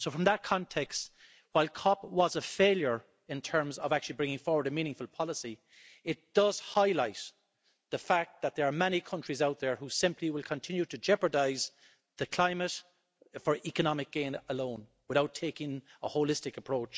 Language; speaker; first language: English; native; English